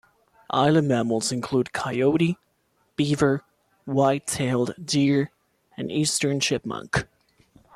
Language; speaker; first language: English; non-native, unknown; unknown